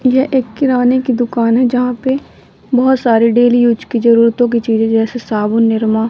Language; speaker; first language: Hindi; native; Hindi